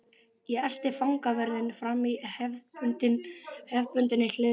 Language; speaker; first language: Icelandic; native; Icelandic